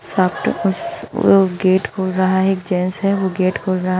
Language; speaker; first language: Hindi; native; Hindi